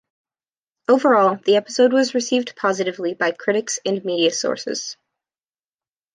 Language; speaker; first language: English; native; English